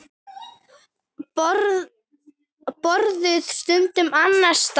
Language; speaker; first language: Icelandic; native; Icelandic